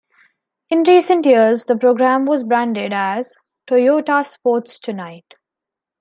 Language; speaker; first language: English; non-native, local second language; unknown